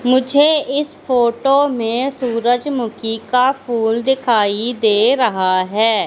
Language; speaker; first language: Hindi; native; Hindi